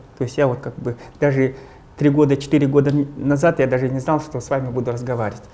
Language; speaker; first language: Russian; non-native, local second language; Evenki